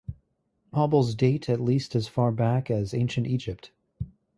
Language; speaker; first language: English; native; English